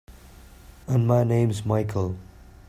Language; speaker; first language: English; non-native, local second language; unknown